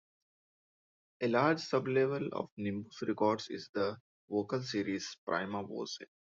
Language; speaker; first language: English; non-native, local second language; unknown